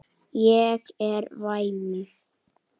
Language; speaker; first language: Icelandic; native; Icelandic